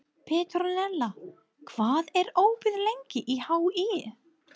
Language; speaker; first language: Icelandic; non-native, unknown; English